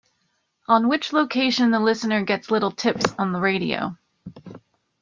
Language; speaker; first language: English; native; English